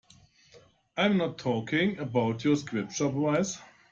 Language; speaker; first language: English; non-native, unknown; German